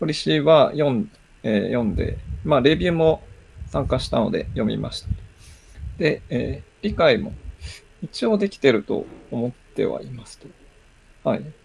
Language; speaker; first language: Japanese; native; Japanese